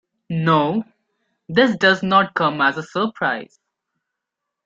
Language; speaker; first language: English; non-native, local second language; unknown